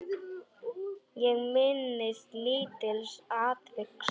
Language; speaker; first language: Icelandic; non-native, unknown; Polish